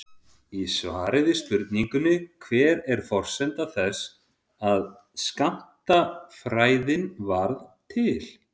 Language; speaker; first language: Icelandic; native; Icelandic